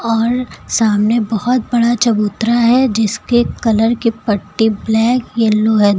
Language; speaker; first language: Hindi; native; Hindi